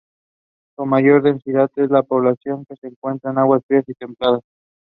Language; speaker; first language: English; non-native, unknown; Spanish